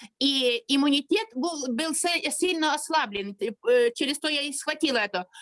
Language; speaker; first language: Russian; non-native, local second language; Ukrainian